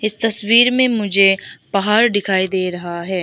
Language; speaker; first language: Hindi; early bilingual, other home language; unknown